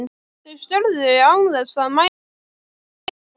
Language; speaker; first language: Icelandic; native; Icelandic